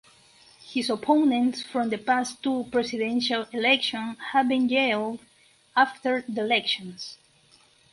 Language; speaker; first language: English; non-native, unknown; Spanish